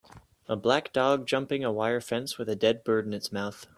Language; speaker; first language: English; native; English